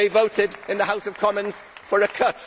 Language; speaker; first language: English; native; English